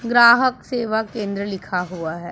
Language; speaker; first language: Hindi; non-native, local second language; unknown